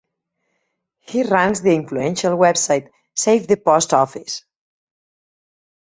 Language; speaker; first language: English; non-native, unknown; Catalan